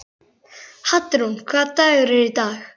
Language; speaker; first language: Icelandic; native; Icelandic